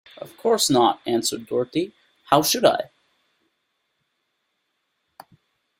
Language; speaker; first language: English; native; English